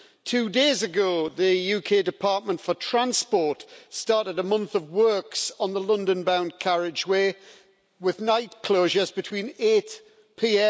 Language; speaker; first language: English; native; English